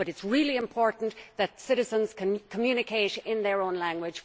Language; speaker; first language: English; native; English